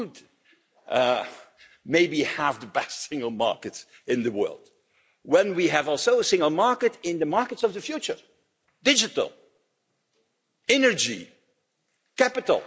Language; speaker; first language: English; non-native, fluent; Dutch